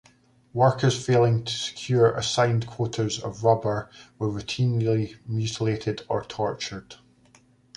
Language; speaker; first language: English; native; English